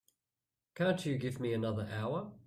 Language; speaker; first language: English; native; English